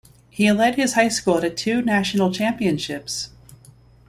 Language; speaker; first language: English; native; English